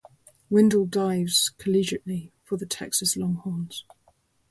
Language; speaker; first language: English; native; English